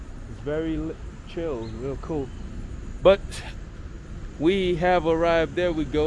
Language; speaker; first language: English; native; English